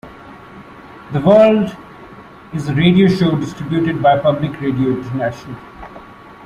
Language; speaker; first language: English; non-native, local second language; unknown